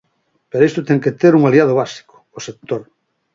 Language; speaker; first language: Galician; native; Galician